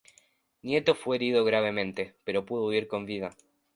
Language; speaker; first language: Spanish; native; Spanish